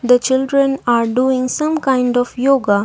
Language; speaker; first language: English; non-native, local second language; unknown